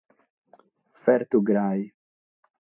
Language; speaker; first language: Sardinian; non-native, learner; Catalan